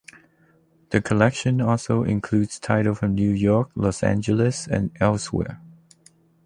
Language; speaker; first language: English; non-native, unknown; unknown